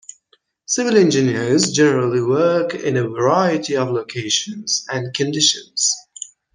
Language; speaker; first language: English; non-native, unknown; Persian